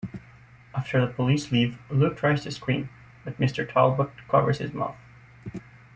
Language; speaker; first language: English; native; English